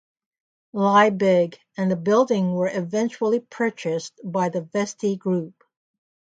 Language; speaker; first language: English; native; English